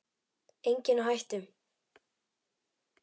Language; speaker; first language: Icelandic; native; Icelandic